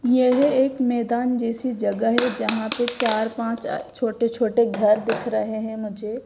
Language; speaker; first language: Hindi; non-native, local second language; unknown